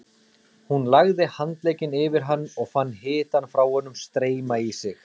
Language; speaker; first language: Icelandic; native; Icelandic